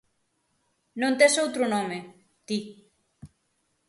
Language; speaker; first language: Galician; native; Galician